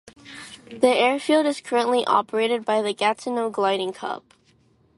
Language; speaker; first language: English; non-native, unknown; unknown